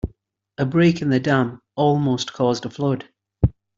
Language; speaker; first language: English; native; English